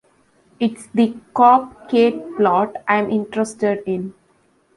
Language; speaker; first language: English; non-native, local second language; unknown